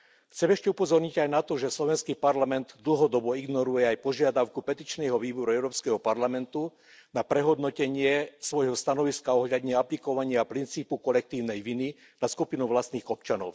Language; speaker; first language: Slovak; non-native, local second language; Hungarian